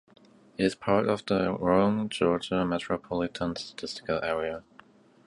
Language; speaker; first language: English; native; English